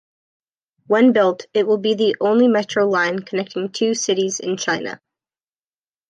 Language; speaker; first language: English; native; English